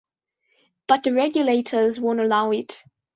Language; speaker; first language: English; non-native, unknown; Spanish